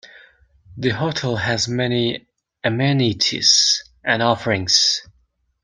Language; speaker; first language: English; non-native, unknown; Mongolian